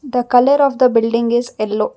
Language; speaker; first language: English; non-native, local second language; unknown